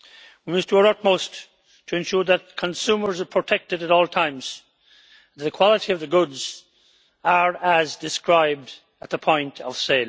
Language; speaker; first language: English; native; English